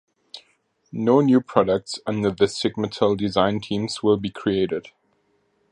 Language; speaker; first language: English; non-native, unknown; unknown